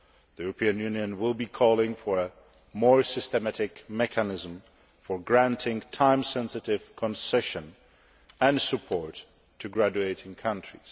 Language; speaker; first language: English; non-native, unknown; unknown